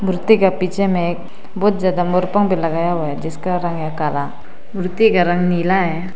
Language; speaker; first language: Hindi; non-native, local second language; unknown